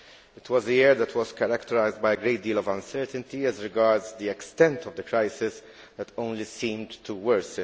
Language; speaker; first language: English; non-native, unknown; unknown